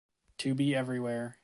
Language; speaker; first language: English; native; English